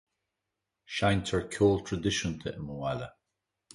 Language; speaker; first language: Irish; native; Irish